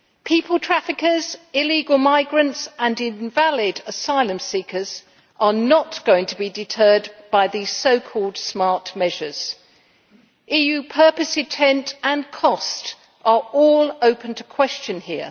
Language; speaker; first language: English; native; English